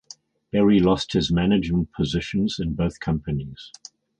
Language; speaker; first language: English; native; English